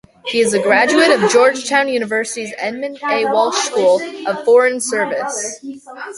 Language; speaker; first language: English; native; English